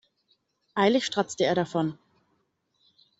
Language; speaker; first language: German; native; German